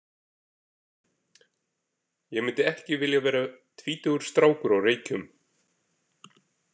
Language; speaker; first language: Icelandic; native; Icelandic